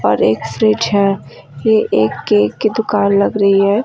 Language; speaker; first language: Hindi; native; Hindi